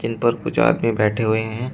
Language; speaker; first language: Hindi; native; Hindi